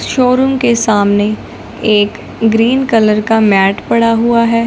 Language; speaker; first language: Hindi; non-native, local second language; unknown